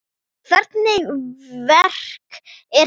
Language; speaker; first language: Icelandic; non-native, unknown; Thai